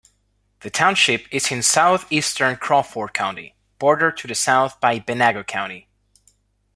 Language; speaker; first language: English; non-native, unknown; Spanish